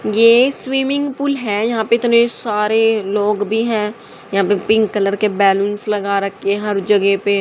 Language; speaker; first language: Hindi; native; Hindi